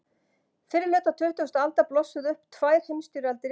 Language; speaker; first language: Icelandic; native; Icelandic